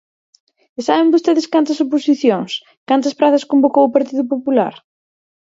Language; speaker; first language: Galician; native; Galician